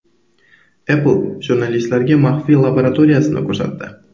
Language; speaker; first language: Uzbek; non-native, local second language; Kara-Kalpak